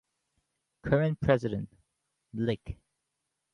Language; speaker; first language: English; native; English